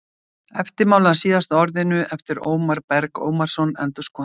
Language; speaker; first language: Icelandic; native; Icelandic